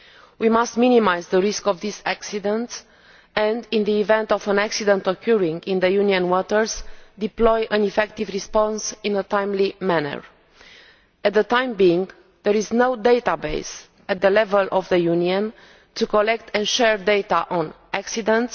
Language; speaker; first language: English; non-native, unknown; Romanian